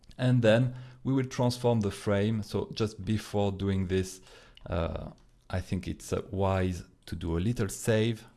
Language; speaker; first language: English; non-native, fluent; French